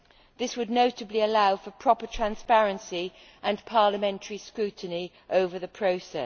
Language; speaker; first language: English; native; English